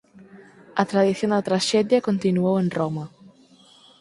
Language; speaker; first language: Galician; non-native, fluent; Spanish